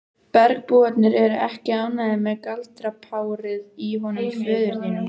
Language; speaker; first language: Icelandic; native; Icelandic